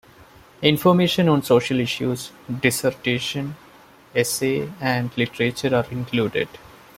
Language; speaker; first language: English; non-native, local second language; Malayalam